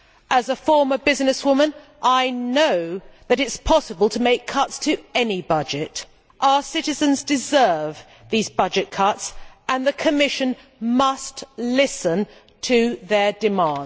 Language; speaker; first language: English; native; English